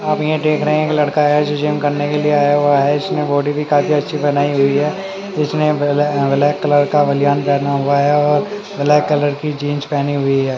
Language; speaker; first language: Hindi; native; Hindi